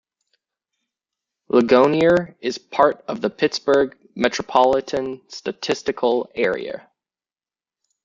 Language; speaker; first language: English; native; English